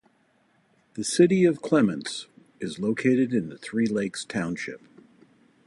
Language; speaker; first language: English; native; English